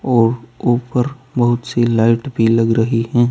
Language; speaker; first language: Hindi; native; Hindi